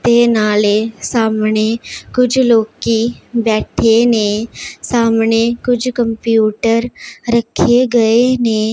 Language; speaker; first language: Hindi; non-native, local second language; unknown